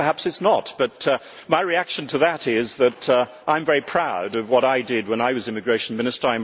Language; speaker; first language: English; native; English